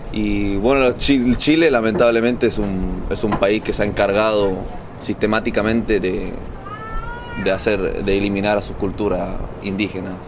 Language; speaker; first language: Spanish; native; Spanish